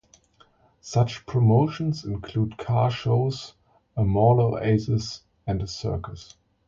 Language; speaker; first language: English; non-native, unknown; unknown